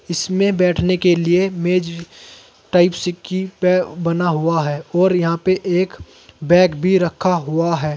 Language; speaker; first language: Hindi; native; Hindi